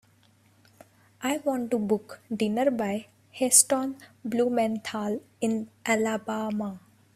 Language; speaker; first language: English; non-native, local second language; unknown